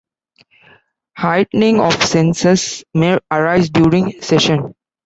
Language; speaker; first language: English; non-native, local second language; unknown